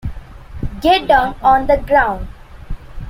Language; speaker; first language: English; non-native, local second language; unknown